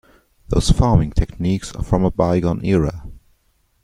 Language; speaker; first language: English; non-native, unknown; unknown